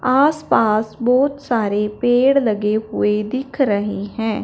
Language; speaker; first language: Hindi; non-native, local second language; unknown